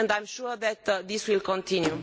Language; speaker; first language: English; non-native, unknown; Romanian